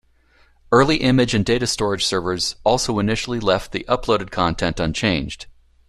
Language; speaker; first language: English; native; English